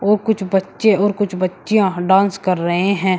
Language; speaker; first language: Hindi; native; Hindi